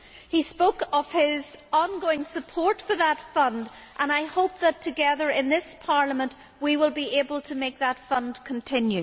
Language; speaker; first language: English; native; English